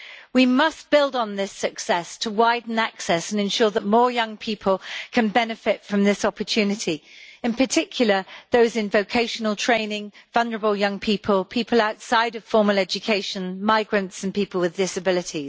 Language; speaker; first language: English; native; English